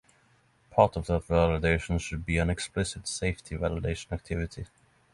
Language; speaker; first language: English; non-native, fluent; Norwegian